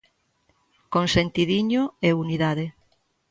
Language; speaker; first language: Galician; native; Galician